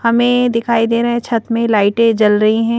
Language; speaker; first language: Hindi; native; Hindi